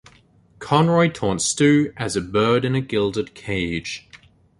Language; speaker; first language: English; native; English